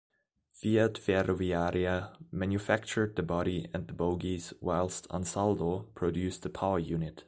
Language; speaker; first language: English; non-native, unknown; German